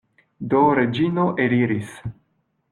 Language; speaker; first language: Esperanto; non-native, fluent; French